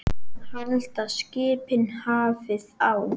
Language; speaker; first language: Icelandic; native; Icelandic